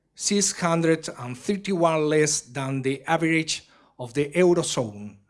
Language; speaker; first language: English; non-native, fluent; Spanish